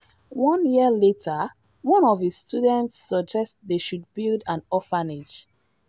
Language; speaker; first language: English; non-native, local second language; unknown